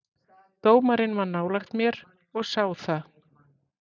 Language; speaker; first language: Icelandic; native; Icelandic